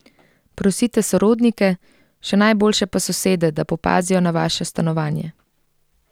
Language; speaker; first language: Slovenian; native; Slovenian